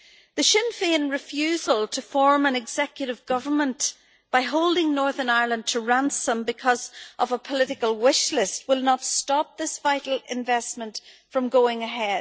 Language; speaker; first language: English; native; English